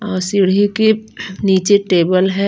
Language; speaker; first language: Hindi; non-native, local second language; Punjabi